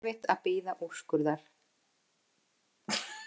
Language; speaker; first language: Icelandic; native; Icelandic